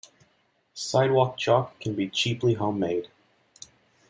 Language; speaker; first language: English; native; English